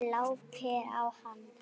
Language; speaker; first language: Icelandic; native; Icelandic